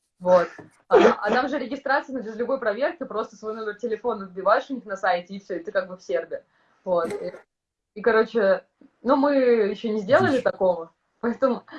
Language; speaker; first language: Russian; native; Russian